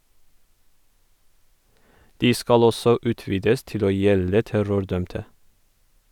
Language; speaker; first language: Norwegian; non-native, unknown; Kurdish